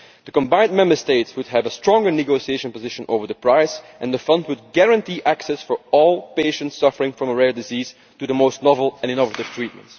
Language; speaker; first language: English; non-native, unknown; Dutch